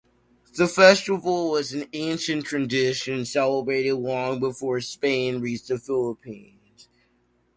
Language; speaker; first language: English; native; English